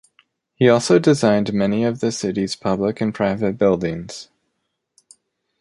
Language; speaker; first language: English; native; English